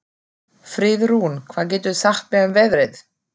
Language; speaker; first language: Icelandic; non-native, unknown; German